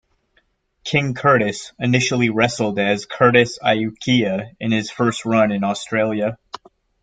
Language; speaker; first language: English; native; English